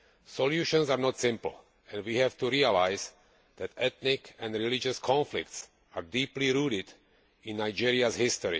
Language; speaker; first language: English; non-native, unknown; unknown